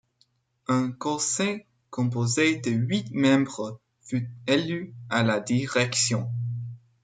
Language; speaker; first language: French; non-native, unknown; English